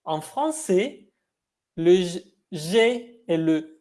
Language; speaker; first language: French; non-native, fluent; Spanish